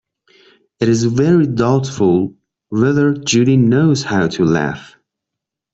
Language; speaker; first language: English; non-native, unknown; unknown